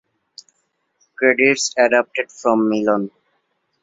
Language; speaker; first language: English; non-native, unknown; Bangla